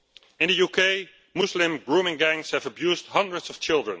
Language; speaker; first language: English; non-native, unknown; Dutch